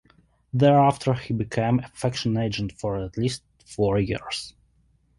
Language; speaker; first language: English; non-native, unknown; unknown